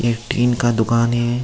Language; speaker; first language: Hindi; non-native, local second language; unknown